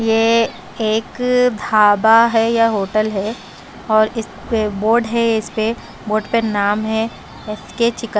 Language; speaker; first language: Hindi; non-native, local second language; Punjabi